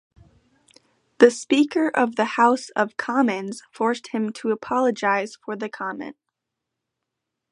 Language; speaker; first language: English; native; English